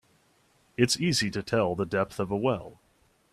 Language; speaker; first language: English; native; English